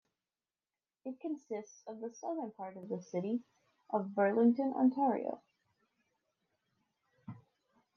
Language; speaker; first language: English; native; English